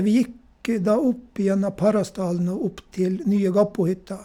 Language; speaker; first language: Norwegian; native; Norwegian